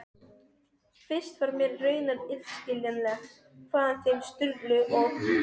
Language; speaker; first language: Icelandic; non-native, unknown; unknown